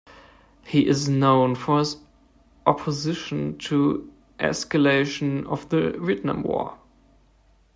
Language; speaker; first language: English; non-native, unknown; German